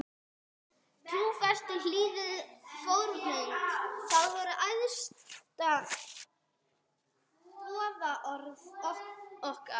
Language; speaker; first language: Icelandic; non-native, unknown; English